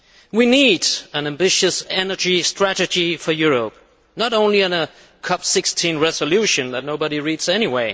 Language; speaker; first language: English; non-native, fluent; Danish